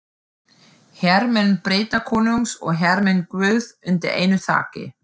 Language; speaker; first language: Icelandic; non-native, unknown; German